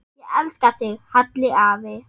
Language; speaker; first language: Icelandic; non-native, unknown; German